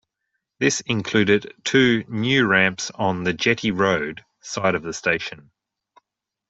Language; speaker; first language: English; native; English